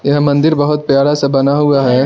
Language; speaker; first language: Hindi; non-native, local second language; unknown